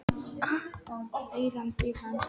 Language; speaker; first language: Icelandic; non-native, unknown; Polish